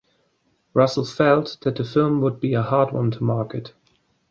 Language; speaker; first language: English; non-native, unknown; German